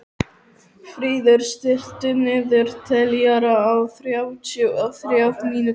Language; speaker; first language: Icelandic; native; Icelandic